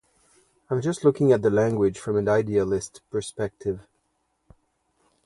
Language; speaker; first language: English; native; English